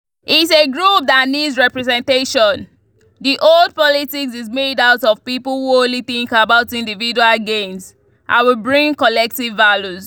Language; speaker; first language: English; non-native, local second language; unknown